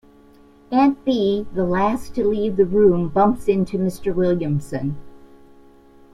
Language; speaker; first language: English; native; English